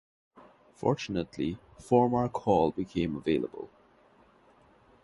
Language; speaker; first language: English; non-native, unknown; Bangla